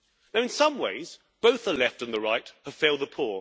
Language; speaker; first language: English; native; English